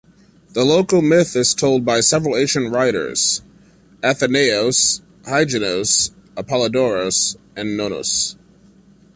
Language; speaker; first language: English; native; English